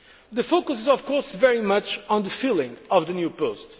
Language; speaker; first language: English; non-native, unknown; Portuguese